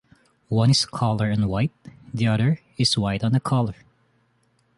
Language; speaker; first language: English; non-native, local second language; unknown